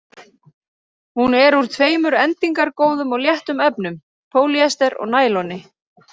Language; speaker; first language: Icelandic; native; Icelandic